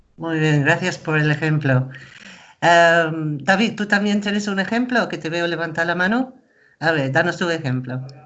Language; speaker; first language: Spanish; non-native, fluent; English